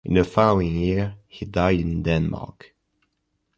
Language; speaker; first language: English; non-native, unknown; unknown